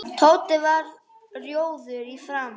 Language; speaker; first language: Icelandic; native; Icelandic